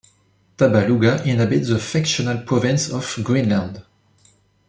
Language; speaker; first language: English; non-native, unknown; French